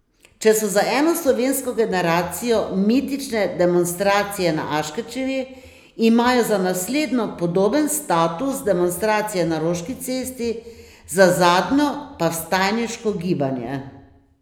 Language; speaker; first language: Slovenian; native; Slovenian